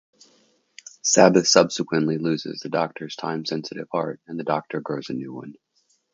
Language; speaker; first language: English; native; English